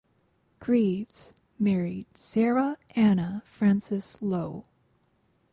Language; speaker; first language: English; native; English